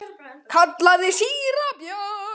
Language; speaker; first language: Icelandic; native; Icelandic